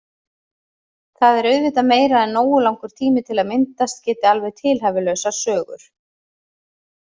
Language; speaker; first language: Icelandic; native; Icelandic